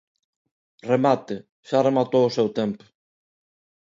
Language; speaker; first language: Galician; non-native, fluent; Spanish